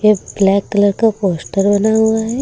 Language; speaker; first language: Hindi; native; Hindi